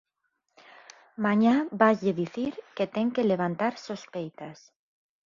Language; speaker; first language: Galician; native; Galician